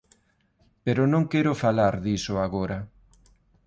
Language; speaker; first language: Galician; non-native, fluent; Spanish